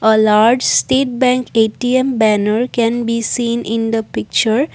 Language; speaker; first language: English; non-native, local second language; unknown